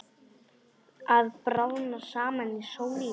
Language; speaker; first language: Icelandic; non-native, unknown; Polish